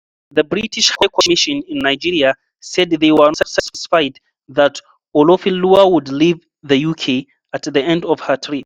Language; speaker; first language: English; non-native, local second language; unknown